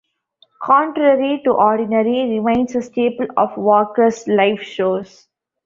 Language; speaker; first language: English; non-native, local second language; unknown